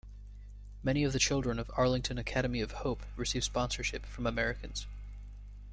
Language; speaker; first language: English; native; English